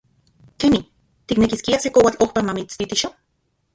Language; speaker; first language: Central Puebla Nahuatl; non-native, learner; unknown